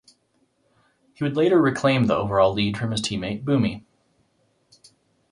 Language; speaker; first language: English; native; English